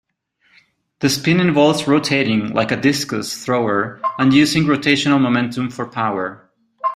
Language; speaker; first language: English; non-native, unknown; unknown